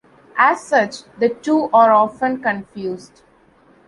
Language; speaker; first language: English; non-native, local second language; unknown